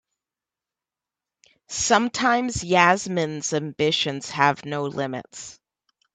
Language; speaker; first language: English; native; English